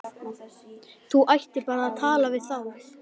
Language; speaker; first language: Icelandic; native; Icelandic